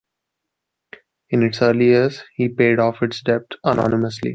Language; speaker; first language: English; non-native, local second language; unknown